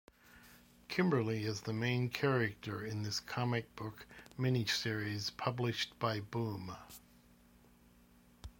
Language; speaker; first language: English; native; English